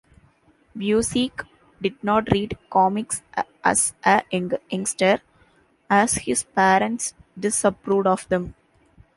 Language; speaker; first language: English; non-native, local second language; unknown